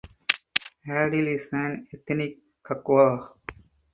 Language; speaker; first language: English; non-native, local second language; Tamil